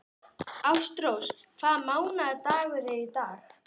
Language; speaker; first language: Icelandic; native; Icelandic